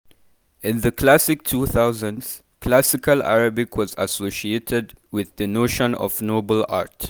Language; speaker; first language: English; non-native, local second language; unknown